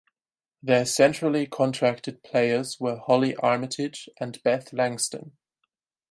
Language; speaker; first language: English; non-native, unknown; German